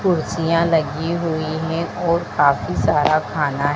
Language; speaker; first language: Hindi; native; Hindi